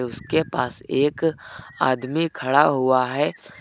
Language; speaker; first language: Hindi; native; Hindi